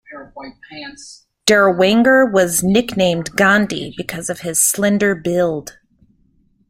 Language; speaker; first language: English; native; English